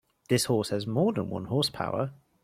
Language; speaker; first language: English; native; English